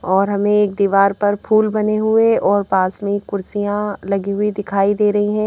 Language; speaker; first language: Hindi; native; Hindi